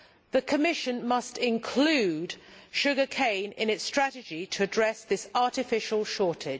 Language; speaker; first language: English; native; English